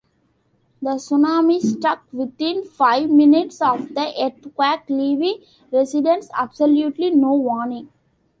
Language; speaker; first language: English; non-native, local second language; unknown